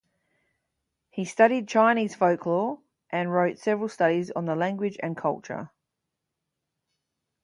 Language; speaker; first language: English; native; English